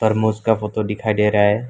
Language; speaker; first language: Hindi; non-native, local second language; Assamese